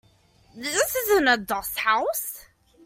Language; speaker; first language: English; native; English